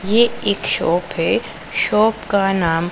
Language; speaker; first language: Hindi; non-native, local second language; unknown